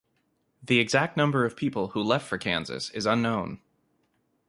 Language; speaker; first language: English; native; English